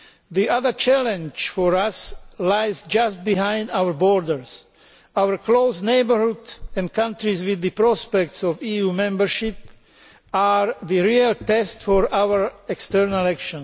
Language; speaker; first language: English; non-native, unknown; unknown